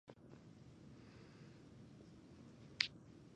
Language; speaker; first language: English; non-native, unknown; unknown